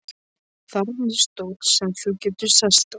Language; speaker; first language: Icelandic; non-native, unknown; Polish